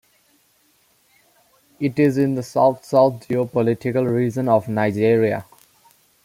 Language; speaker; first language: English; non-native, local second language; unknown